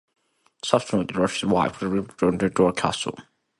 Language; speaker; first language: English; non-native, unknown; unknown